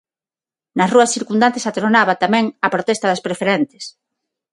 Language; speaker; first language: Galician; non-native, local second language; Spanish